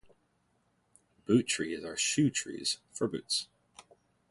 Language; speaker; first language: English; native; English